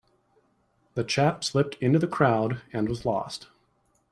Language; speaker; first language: English; native; English